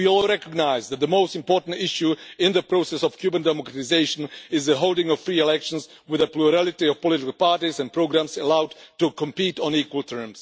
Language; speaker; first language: English; non-native, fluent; Czech